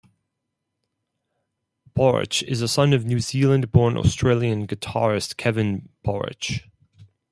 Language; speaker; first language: English; non-native, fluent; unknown